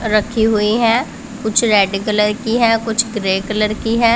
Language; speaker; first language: Hindi; non-native, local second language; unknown